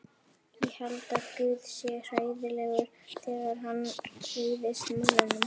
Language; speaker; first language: Icelandic; native; Icelandic